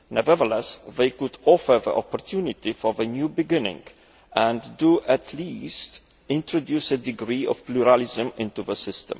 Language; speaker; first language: English; native; English